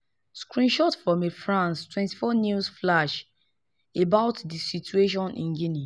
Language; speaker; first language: English; non-native, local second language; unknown